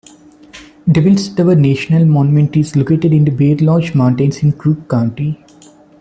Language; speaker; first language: English; non-native, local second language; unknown